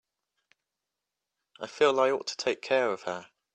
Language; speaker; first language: English; native; English